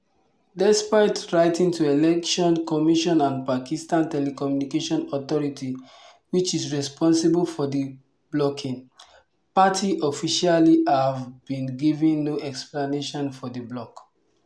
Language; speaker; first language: English; non-native, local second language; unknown